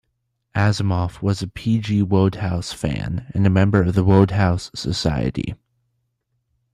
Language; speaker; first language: English; native; English